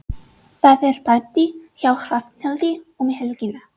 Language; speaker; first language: Icelandic; non-native, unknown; English